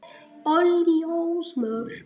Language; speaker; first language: Icelandic; native; Icelandic